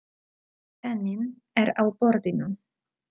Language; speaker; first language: Icelandic; non-native, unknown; Polish